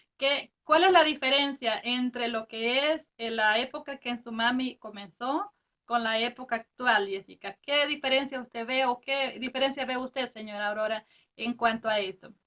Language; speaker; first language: Spanish; native; Spanish